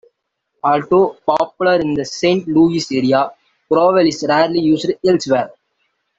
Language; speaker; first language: English; non-native, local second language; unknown